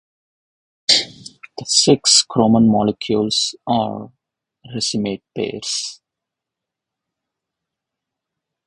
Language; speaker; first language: English; non-native, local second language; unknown